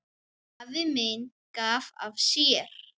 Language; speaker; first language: Icelandic; native; Icelandic